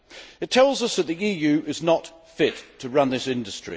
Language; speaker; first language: English; native; English